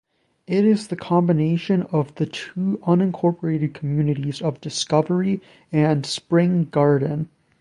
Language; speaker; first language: English; native; English